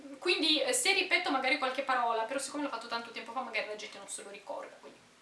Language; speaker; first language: Italian; non-native, fluent; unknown